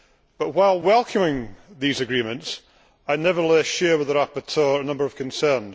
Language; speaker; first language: English; native; English